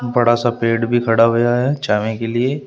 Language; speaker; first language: Hindi; native; Hindi